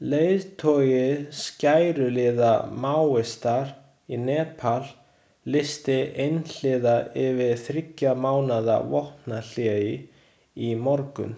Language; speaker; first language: Icelandic; non-native, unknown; Chinese